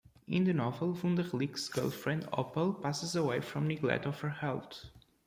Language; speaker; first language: English; non-native, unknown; Portuguese